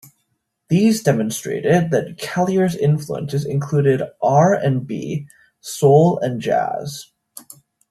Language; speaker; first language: English; native; English